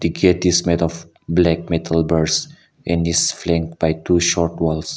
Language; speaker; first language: English; non-native, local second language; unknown